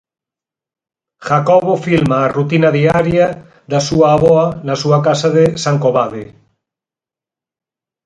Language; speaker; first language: Galician; native; Galician